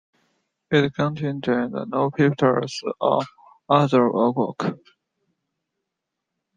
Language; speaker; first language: English; non-native, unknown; Chinese